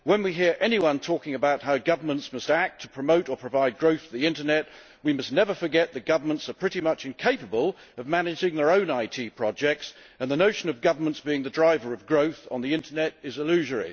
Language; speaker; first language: English; native; English